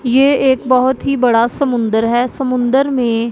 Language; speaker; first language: Hindi; non-native, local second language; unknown